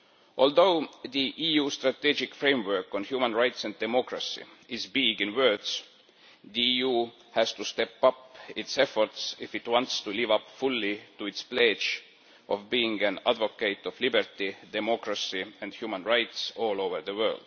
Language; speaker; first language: English; non-native, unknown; Estonian